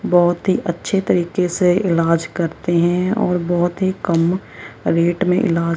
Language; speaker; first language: Hindi; non-native, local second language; Punjabi